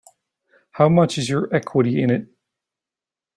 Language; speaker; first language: English; native; English